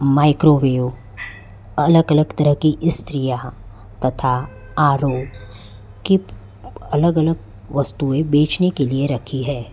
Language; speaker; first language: Hindi; non-native, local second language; Gujarati